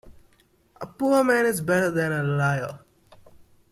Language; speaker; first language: English; non-native, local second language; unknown